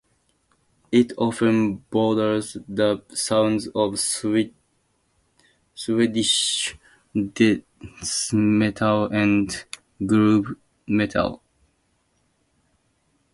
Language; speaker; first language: English; native; English